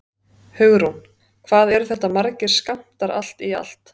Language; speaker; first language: Icelandic; native; Icelandic